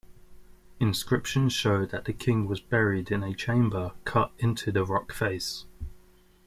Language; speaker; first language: English; native; English